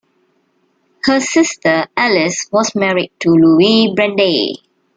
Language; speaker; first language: English; non-native, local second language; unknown